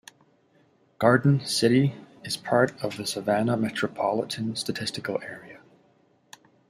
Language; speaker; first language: English; native; English